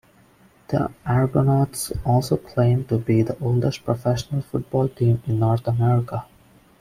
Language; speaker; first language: English; non-native, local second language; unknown